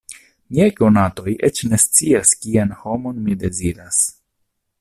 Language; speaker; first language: Esperanto; non-native, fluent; Italian